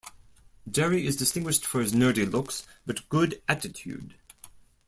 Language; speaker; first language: English; non-native, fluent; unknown